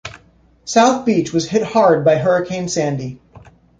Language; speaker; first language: English; native; English